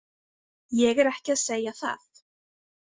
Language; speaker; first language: Icelandic; native; Icelandic